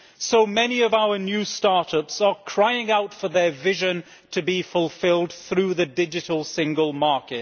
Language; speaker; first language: English; native; English